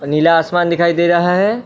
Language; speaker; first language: Hindi; non-native, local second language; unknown